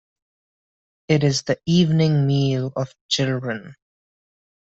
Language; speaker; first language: English; non-native, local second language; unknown